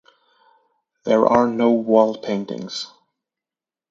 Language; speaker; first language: English; native; English